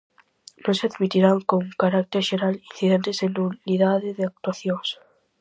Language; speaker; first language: Galician; native; Galician